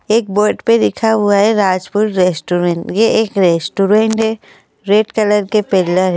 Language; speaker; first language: Hindi; native; Hindi